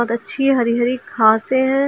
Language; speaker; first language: Hindi; native; Hindi